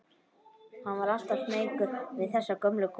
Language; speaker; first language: Icelandic; native; Icelandic